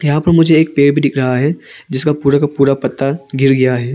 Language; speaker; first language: Hindi; non-native, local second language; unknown